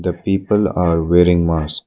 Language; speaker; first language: English; non-native, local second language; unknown